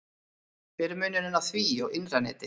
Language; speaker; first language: Icelandic; native; Icelandic